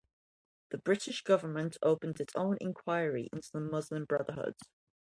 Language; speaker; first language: English; native; English